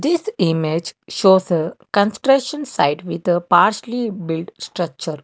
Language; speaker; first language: English; non-native, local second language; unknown